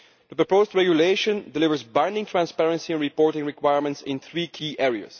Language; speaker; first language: English; non-native, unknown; Dutch